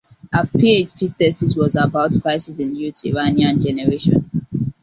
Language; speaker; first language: English; non-native, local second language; Hausa